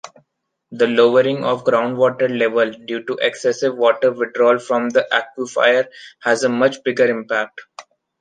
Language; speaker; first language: English; non-native, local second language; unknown